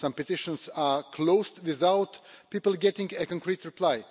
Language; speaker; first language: English; non-native, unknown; Russian